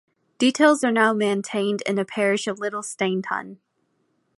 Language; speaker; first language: English; native; English